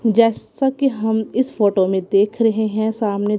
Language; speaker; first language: Hindi; non-native, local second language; Punjabi